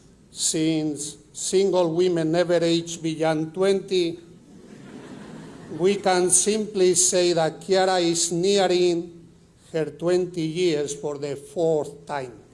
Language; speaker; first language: English; non-native, local second language; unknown